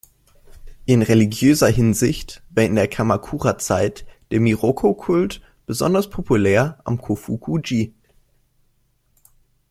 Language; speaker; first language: German; native; German